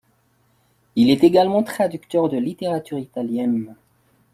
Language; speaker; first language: French; non-native, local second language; Malagasy